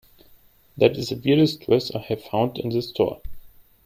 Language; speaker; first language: English; non-native, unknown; German